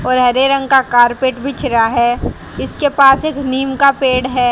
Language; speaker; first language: Hindi; native; Hindi